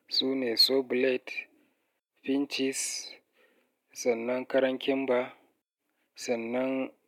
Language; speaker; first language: Hausa; native; Hausa